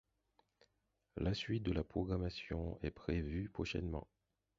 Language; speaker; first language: French; non-native, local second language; Haitian Creole